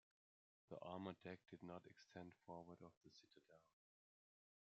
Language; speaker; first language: English; non-native, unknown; German